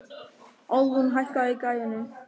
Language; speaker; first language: Icelandic; non-native, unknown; German